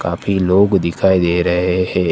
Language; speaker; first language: Hindi; non-native, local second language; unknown